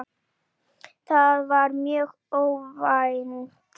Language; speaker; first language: Icelandic; native; Icelandic